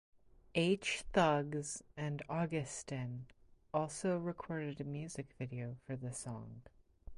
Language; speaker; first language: English; native; English